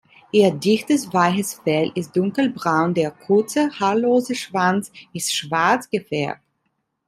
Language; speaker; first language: German; non-native, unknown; Italian